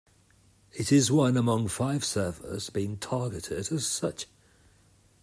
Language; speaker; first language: English; non-native, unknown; Catalan